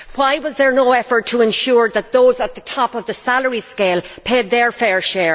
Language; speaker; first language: English; native; English